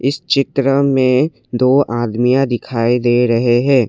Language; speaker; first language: Hindi; non-native, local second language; Assamese